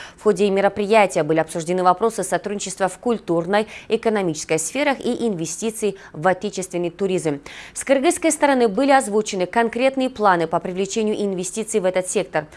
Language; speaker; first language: Russian; non-native, local second language; Kyrgyz